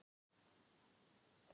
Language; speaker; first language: Icelandic; non-native, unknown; Thai